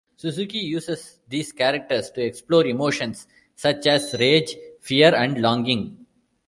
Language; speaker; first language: English; non-native, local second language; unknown